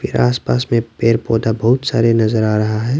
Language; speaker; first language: Hindi; non-native, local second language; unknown